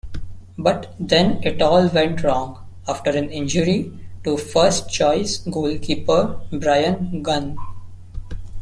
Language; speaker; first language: English; non-native, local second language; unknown